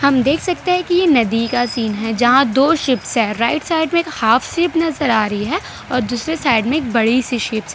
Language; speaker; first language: Hindi; non-native, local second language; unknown